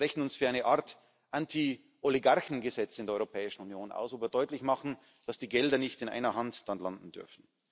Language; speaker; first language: German; native; German